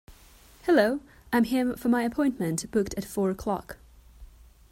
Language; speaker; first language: English; non-native, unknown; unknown